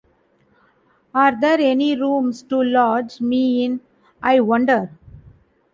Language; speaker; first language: English; non-native, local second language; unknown